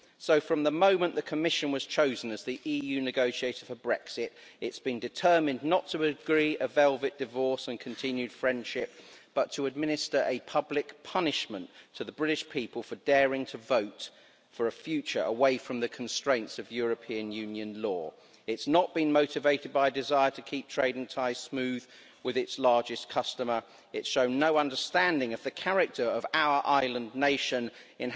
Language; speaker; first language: English; native; English